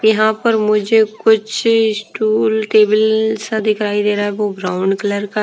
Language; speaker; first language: Hindi; non-native, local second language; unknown